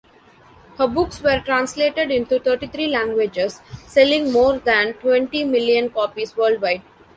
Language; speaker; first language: English; non-native, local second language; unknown